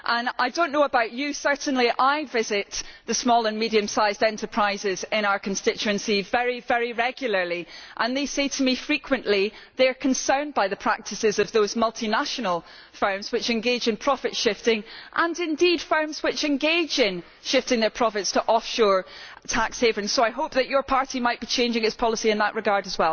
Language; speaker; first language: English; native; English